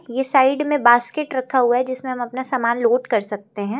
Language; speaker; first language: Hindi; native; Hindi